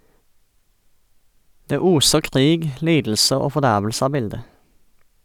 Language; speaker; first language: Norwegian; native; Norwegian